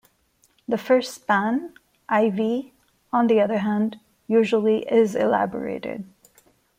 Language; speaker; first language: English; non-native, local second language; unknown